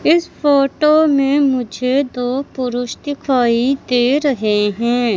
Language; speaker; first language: Hindi; native; Hindi